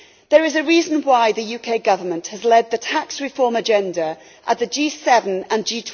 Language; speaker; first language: English; native; English